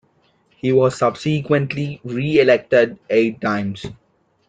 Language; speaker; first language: English; non-native, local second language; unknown